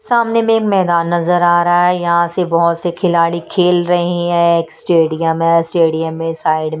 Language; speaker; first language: Hindi; non-native, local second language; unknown